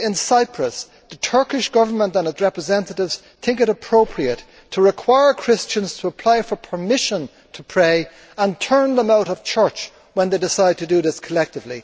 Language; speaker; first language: English; native; English